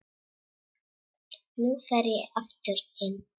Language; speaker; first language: Icelandic; non-native, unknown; Czech